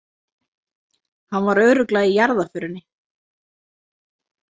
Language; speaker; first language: Icelandic; native; Icelandic